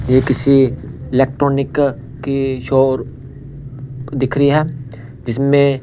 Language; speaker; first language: Hindi; non-native, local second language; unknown